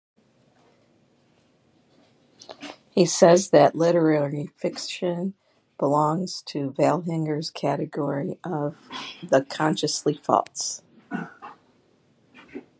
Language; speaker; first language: English; native; English